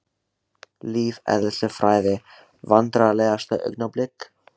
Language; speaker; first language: Icelandic; native; Icelandic